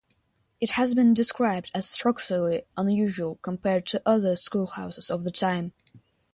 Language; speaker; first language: English; non-native, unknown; Russian